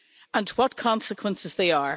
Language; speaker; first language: English; native; English